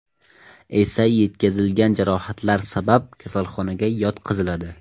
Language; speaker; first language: Uzbek; non-native, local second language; Tajik